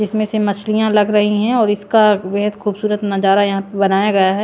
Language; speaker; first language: Hindi; non-native, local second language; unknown